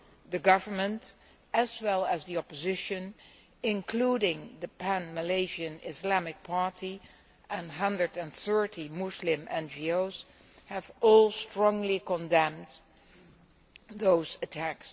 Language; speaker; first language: English; non-native, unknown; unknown